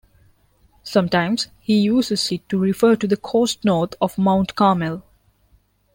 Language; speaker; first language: English; non-native, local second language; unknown